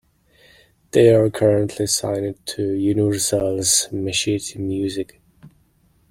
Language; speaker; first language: English; non-native, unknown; Mongolian